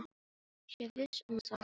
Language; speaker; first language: Icelandic; non-native, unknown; Filipino